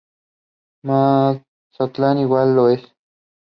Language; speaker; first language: English; non-native, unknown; Spanish